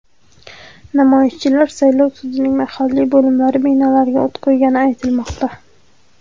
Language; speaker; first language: Uzbek; native; Uzbek